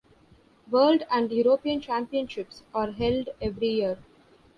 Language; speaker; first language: English; non-native, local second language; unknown